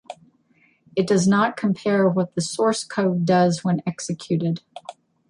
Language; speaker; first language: English; native; English